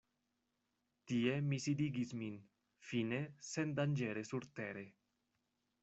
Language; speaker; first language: Esperanto; non-native, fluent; Spanish